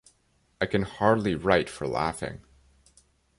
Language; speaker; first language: English; native; English